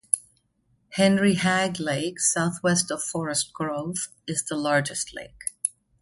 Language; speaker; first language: English; non-native, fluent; German